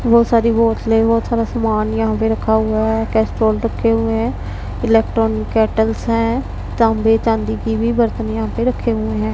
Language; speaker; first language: Hindi; non-native, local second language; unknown